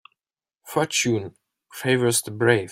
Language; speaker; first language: English; non-native, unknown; German